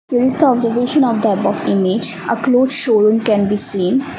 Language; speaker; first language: English; non-native, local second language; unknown